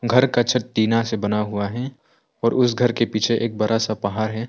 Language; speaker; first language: Hindi; non-native, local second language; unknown